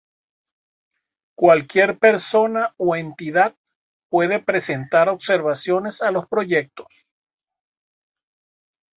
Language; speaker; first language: Spanish; native; Spanish